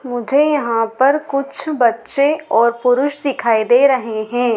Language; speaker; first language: Hindi; native; Hindi